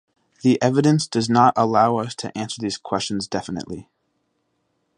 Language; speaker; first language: English; native; English